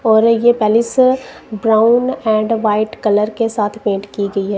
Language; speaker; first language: Hindi; non-native, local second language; Punjabi